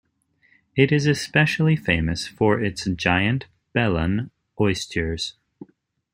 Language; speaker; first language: English; native; English